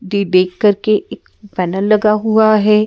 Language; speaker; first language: Hindi; native; Hindi